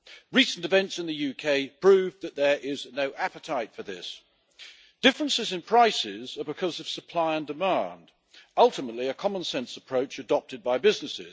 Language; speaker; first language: English; native; English